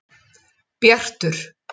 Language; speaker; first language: Icelandic; native; Icelandic